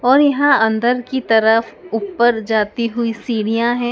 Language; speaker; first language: Hindi; native; Hindi